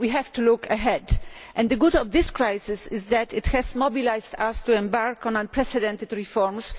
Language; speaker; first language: English; non-native, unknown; Polish